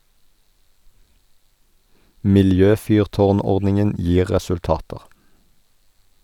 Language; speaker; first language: Norwegian; native; Norwegian